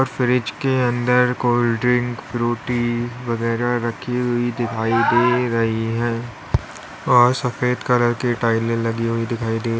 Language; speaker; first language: Hindi; native; Hindi